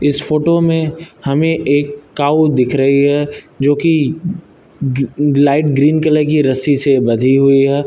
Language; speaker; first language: Hindi; native; Hindi